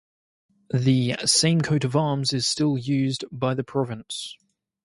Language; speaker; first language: English; native; English